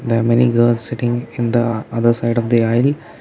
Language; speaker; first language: English; non-native, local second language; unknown